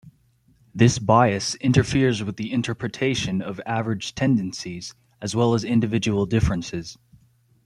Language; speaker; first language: English; native; English